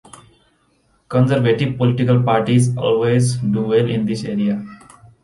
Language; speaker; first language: English; non-native, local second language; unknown